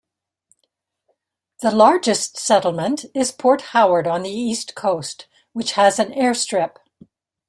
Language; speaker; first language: English; native; English